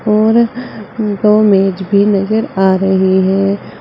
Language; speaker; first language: Hindi; native; Hindi